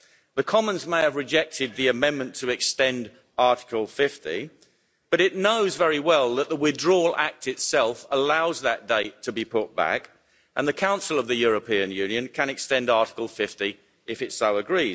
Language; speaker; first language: English; native; English